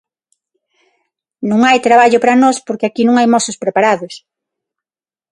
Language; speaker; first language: Galician; non-native, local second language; Spanish